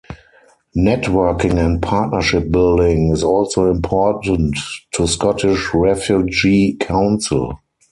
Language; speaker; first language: English; non-native, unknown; German